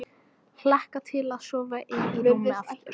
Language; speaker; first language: Icelandic; non-native, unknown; English